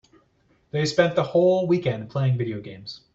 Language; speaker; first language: English; native; English